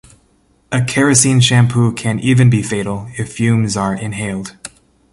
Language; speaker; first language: English; native; English